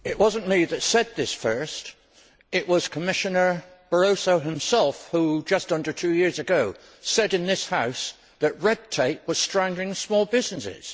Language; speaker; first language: English; native; English